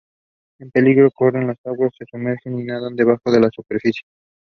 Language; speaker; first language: English; non-native, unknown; Spanish